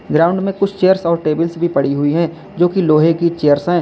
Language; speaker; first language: Hindi; native; Hindi